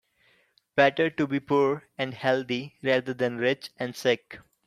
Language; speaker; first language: English; non-native, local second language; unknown